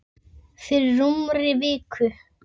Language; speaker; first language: Icelandic; native; Icelandic